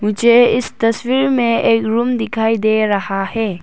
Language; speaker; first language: Hindi; non-native, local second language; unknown